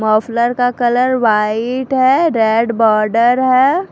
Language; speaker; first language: Hindi; non-native, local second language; Punjabi